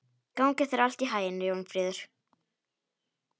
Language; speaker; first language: Icelandic; non-native, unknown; Polish